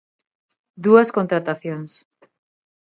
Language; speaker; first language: Galician; non-native, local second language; Spanish